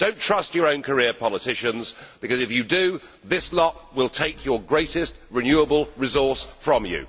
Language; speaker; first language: English; native; English